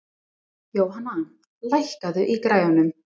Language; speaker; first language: Icelandic; non-native, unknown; English